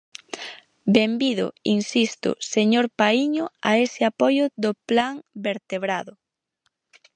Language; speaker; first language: Galician; native; Galician